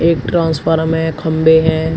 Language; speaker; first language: Hindi; native; Hindi